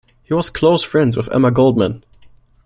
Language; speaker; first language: English; non-native, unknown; German